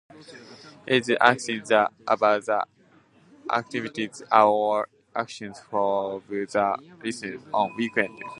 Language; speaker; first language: English; non-native, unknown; Japanese